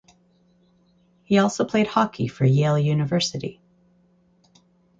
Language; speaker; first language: English; native; English